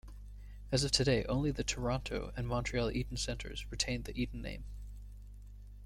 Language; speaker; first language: English; native; English